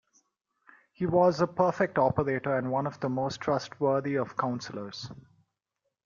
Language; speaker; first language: English; non-native, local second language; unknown